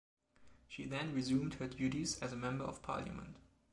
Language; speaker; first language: English; non-native, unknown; German